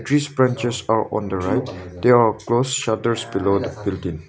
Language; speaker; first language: English; non-native, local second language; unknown